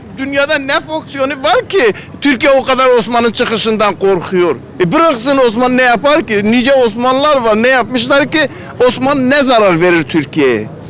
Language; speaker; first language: Turkish; non-native, local second language; Kurdish